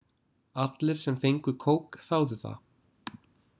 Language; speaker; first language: Icelandic; non-native, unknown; English